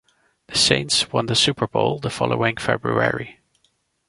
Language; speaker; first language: English; non-native, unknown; Dutch